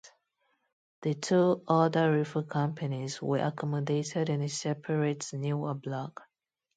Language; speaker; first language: English; non-native, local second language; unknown